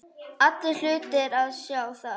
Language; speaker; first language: Icelandic; native; Icelandic